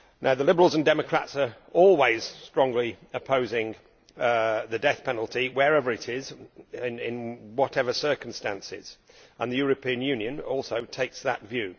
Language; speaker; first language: English; native; English